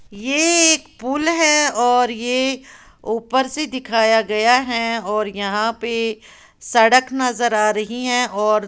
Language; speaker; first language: Hindi; native; Hindi